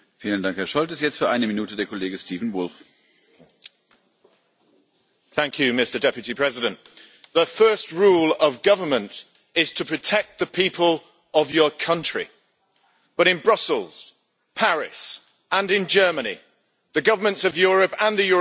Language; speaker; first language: English; native; English